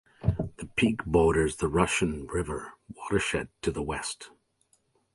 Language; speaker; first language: English; native; English